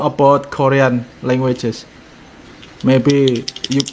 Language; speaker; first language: English; non-native, learner; Indonesian